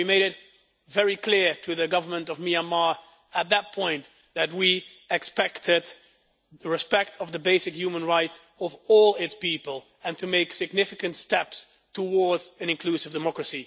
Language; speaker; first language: English; non-native, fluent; Dutch